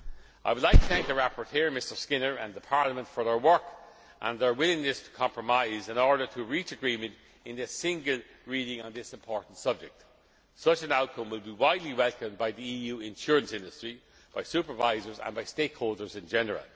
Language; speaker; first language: English; non-native, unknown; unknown